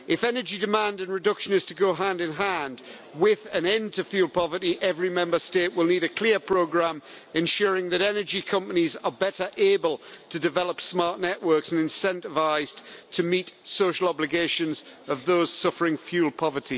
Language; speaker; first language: English; native; English